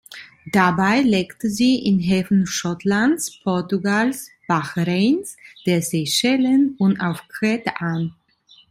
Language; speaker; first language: German; non-native, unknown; Italian